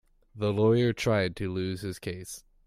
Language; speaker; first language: English; native; English